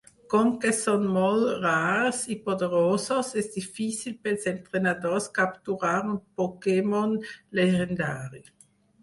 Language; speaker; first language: Catalan; non-native, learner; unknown